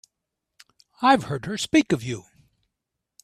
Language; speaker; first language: English; native; English